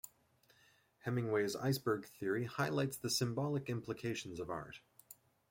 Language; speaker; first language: English; native; English